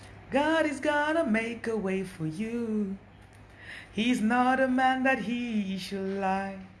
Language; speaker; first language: English; non-native, local second language; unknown